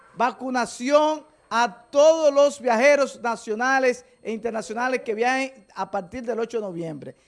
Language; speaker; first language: Spanish; native; Spanish